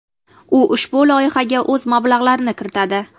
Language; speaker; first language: Uzbek; native; Uzbek